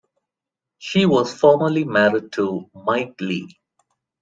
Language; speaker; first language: English; non-native, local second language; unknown